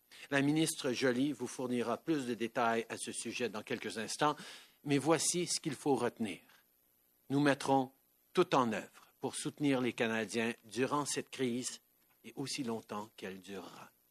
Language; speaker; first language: French; early bilingual, heritage; French